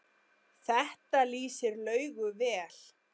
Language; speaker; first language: Icelandic; native; Icelandic